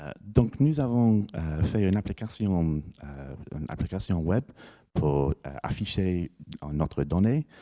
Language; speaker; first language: French; non-native, fluent; English